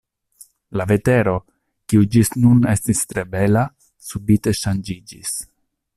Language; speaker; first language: Esperanto; non-native, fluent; Italian